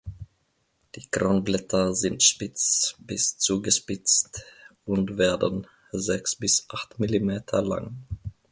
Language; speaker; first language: German; non-native, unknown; Finnish